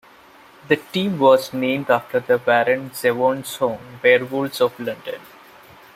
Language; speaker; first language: English; non-native, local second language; Malayalam